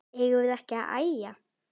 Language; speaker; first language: Icelandic; native; Icelandic